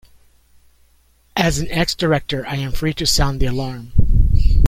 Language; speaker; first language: English; native; English